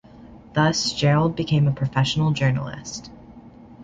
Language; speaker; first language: English; native; English